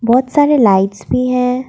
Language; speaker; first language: Hindi; non-native, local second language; Assamese